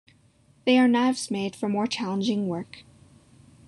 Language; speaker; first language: English; native; English